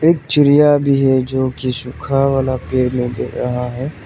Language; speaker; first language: Hindi; non-native, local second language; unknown